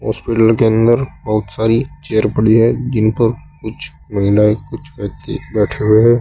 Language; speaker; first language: Hindi; native; Hindi